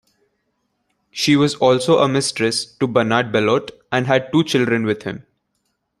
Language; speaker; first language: English; non-native, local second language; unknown